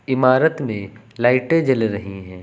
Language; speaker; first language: Hindi; native; Hindi